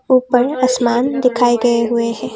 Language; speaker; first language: Hindi; non-native, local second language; Assamese